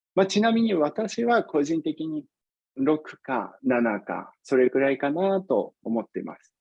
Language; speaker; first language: Japanese; non-native, fluent; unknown